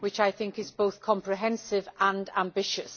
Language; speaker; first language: English; native; English